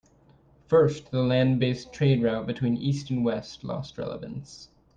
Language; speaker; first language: English; native; English